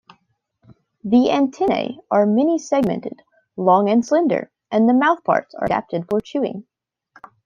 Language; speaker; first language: English; native; English